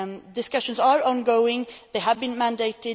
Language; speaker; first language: English; non-native, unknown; Swedish